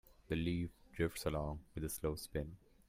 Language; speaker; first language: English; non-native, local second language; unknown